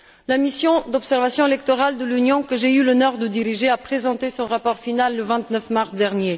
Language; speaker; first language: French; non-native, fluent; Bulgarian